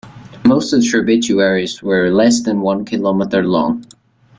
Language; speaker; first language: English; native; English